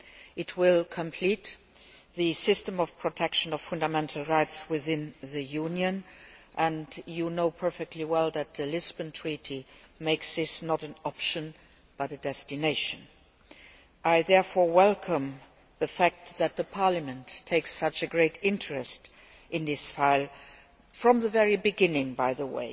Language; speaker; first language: English; non-native, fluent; Luxembourgish